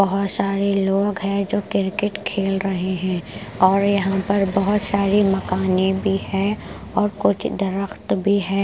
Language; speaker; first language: Hindi; non-native, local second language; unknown